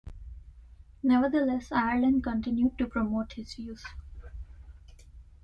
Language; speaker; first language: English; non-native, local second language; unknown